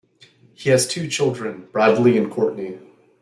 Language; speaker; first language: English; native; English